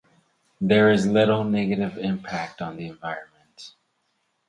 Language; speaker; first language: English; native; English